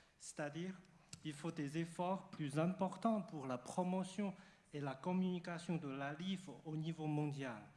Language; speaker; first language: French; non-native, fluent; Chinese